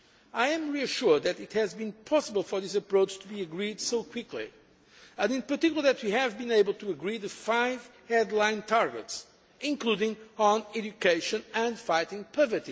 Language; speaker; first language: English; non-native, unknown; Portuguese